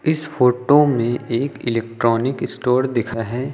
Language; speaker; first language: Hindi; native; Hindi